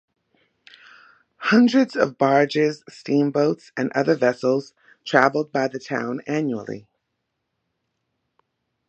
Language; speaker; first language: English; native; English